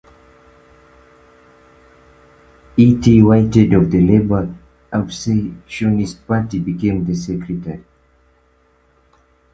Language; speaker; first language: English; native; English